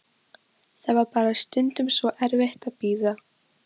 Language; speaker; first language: Icelandic; non-native, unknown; Polish